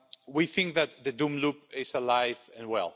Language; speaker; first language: English; non-native, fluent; Spanish